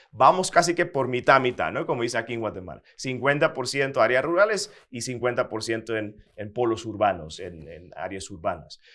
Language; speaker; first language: Spanish; non-native, fluent; Dutch